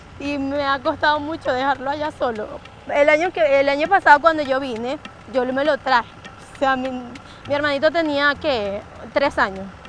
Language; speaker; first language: Spanish; native; Spanish